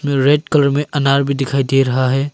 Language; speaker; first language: Hindi; early bilingual, other home language; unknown